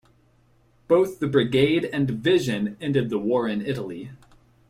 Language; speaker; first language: English; native; English